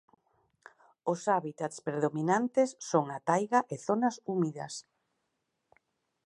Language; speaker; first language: Galician; native; Galician